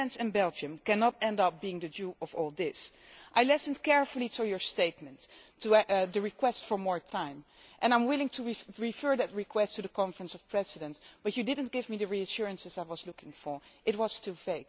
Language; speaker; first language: English; non-native, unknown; Dutch